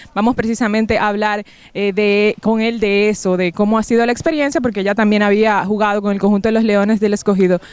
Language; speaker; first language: Spanish; native; Spanish